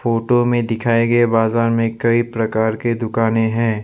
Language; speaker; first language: Hindi; non-native, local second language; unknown